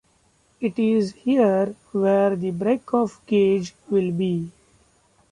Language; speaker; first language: English; non-native, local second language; Marathi